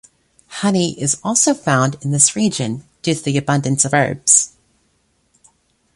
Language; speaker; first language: English; native; English